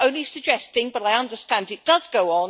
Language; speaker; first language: English; native; English